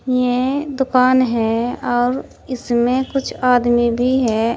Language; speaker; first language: Hindi; native; Hindi